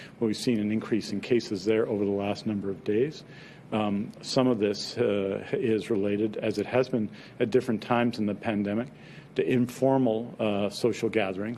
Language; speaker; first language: English; native; English